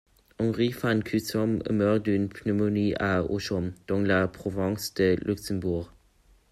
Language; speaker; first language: French; non-native, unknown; German